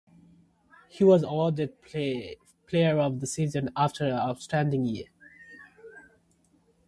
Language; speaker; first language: English; native; English